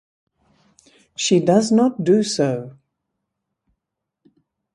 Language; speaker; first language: English; native; English